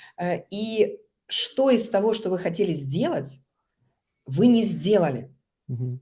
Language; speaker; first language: Russian; native; Russian